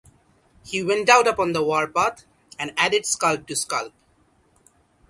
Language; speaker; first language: English; non-native, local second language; Bangla